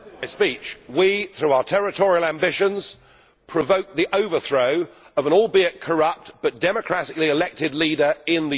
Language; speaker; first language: English; native; English